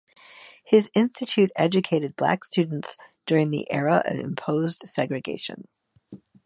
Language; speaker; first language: English; native; English